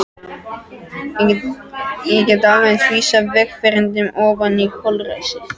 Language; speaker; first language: Icelandic; non-native, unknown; French